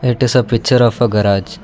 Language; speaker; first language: English; non-native, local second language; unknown